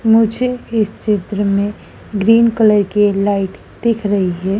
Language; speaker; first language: Hindi; native; Hindi